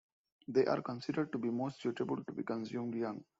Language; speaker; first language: English; non-native, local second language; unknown